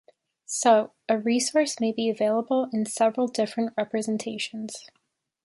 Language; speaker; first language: English; native; English